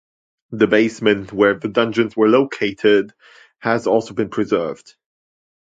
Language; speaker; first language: English; non-native, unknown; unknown